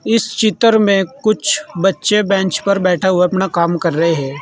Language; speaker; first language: Hindi; native; Hindi